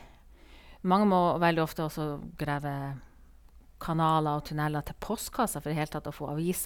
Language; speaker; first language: Norwegian; native; Norwegian